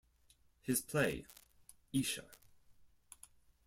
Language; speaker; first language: English; non-native, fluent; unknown